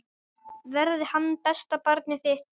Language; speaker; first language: Icelandic; native; Icelandic